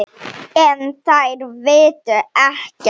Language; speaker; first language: Icelandic; non-native, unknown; Slovenian